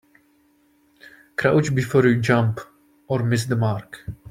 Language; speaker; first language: English; non-native, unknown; Czech